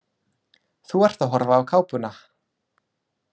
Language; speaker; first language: Icelandic; non-native, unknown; English